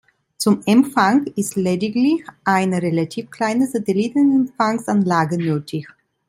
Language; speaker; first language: German; non-native, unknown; Italian